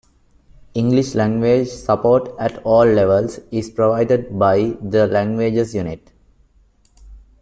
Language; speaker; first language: English; non-native, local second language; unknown